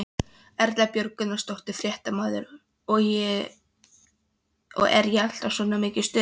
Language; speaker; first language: Icelandic; non-native, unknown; Polish